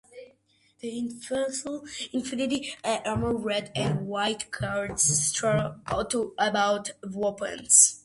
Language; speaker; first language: English; non-native, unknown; Georgian